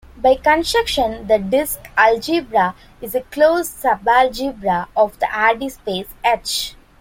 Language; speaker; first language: English; non-native, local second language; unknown